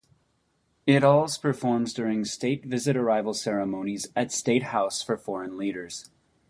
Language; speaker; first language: English; native; English